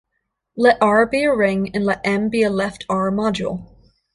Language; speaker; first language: English; native; English